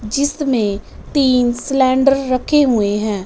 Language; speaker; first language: Hindi; non-native, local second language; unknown